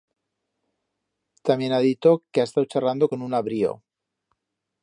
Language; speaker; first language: Aragonese; native; Aragonese